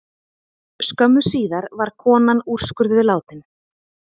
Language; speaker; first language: Icelandic; native; Icelandic